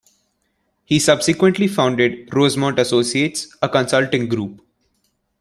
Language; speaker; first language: English; non-native, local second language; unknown